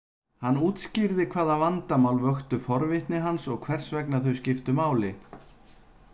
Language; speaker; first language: Icelandic; native; Icelandic